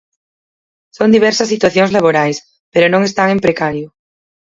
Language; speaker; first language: Galician; native; Galician